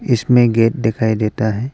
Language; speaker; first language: Hindi; non-native, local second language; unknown